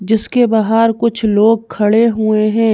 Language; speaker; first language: Hindi; native; Hindi